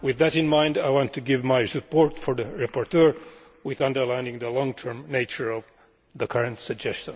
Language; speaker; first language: English; non-native, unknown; Finnish